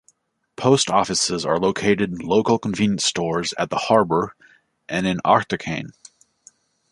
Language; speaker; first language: English; native; English